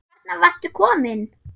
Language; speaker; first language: Icelandic; non-native, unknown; German